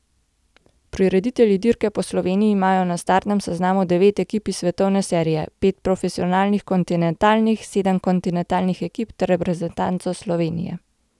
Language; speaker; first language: Slovenian; native; Slovenian